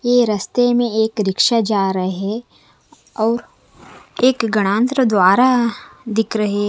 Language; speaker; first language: Hindi; non-native, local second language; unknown